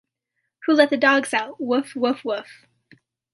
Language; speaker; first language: English; native; English